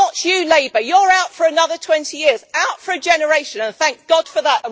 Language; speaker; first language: English; native; English